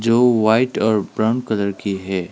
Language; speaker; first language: Hindi; non-native, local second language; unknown